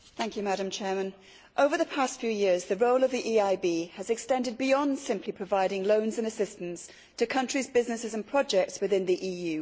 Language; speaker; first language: English; native; English